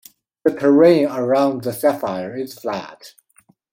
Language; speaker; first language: English; non-native, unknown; Chinese